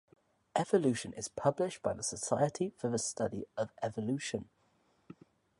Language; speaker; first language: English; native; English